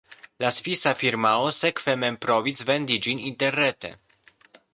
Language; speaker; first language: Esperanto; non-native, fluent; Polish